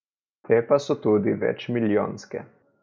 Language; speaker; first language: Slovenian; native; Slovenian